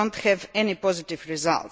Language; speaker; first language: English; non-native, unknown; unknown